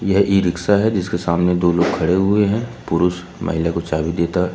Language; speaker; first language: Hindi; native; Hindi